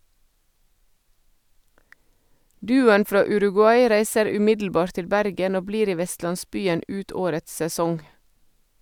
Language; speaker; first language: Norwegian; native; Norwegian